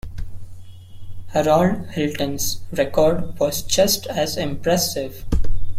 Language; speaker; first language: English; non-native, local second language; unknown